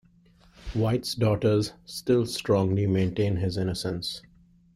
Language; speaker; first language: English; non-native, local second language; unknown